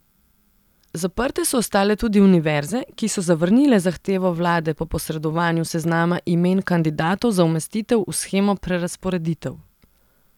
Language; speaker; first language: Slovenian; non-native, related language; Serbian